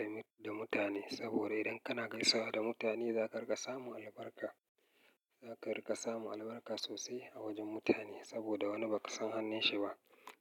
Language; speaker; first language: Hausa; native; Hausa